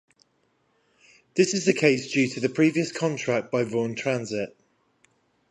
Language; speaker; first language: English; native; English